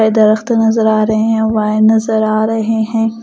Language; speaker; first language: Hindi; non-native, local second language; Punjabi